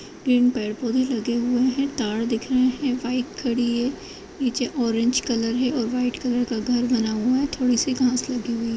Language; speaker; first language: Hindi; native; Hindi